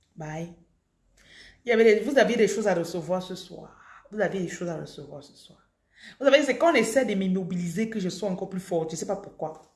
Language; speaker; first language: French; non-native, local second language; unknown